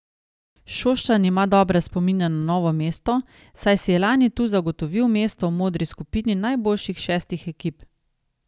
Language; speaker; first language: Slovenian; native; Slovenian